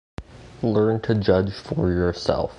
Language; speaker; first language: English; native; English